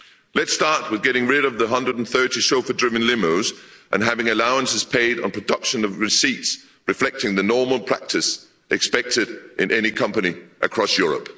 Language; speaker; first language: English; non-native, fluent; Danish